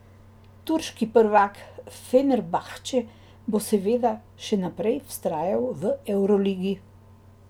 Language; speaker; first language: Slovenian; native; Slovenian